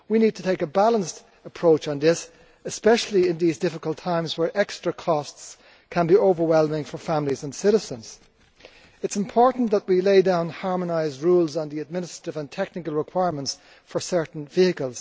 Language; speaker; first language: English; native; English